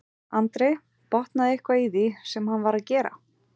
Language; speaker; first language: Icelandic; native; Icelandic